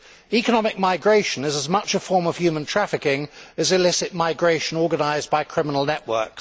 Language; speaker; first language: English; native; English